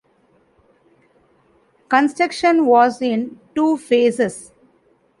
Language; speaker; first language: English; non-native, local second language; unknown